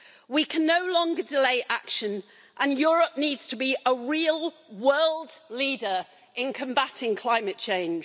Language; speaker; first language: English; native; English